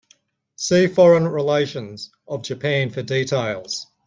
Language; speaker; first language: English; native; English